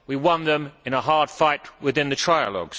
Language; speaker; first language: English; native; English